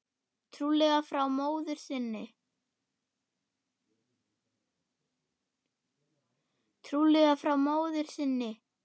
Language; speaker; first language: Icelandic; non-native, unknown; German